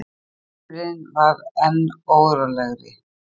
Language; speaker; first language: Icelandic; native; Icelandic